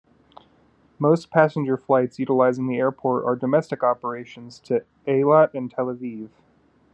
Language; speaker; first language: English; native; English